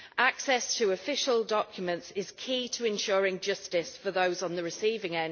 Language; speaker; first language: English; native; English